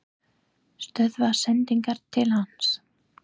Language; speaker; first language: Icelandic; non-native, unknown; English